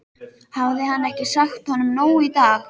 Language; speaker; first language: Icelandic; native; Icelandic